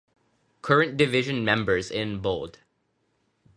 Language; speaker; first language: English; non-native, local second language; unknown